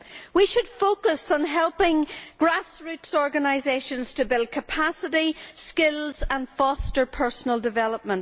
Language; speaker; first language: English; native; English